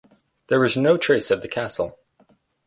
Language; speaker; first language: English; native; English